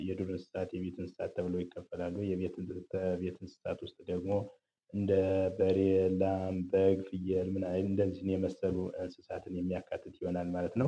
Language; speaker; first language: Amharic; native; Amharic